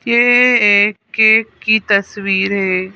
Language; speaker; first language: Hindi; native; Hindi